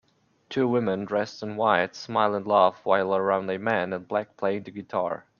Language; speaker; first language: English; native; English